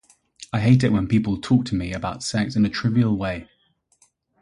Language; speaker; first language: English; native; English